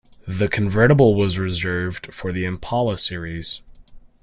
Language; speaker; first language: English; native; English